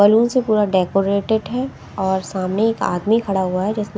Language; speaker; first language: Hindi; non-native, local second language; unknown